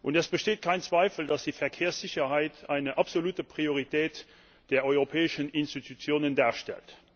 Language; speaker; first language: German; non-native, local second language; Luxembourgish